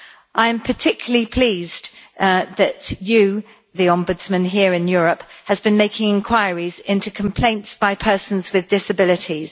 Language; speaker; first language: English; native; English